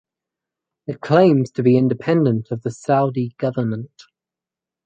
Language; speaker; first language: English; native; English